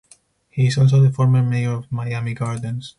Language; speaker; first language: English; non-native, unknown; Spanish